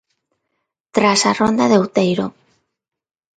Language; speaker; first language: Galician; non-native, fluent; Spanish